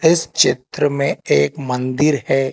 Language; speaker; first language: Hindi; non-native, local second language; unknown